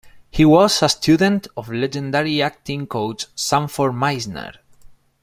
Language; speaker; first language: English; non-native, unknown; Spanish